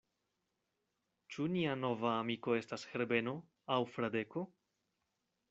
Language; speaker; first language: Esperanto; non-native, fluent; Spanish